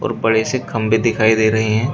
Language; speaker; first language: Hindi; native; Hindi